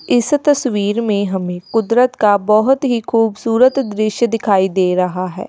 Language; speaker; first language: Hindi; native; Hindi